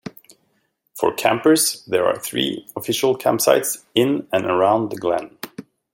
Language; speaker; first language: English; native; English